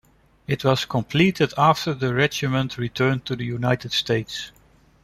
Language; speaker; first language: English; non-native, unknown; Dutch